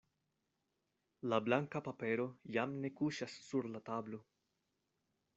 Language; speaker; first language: Esperanto; non-native, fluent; Spanish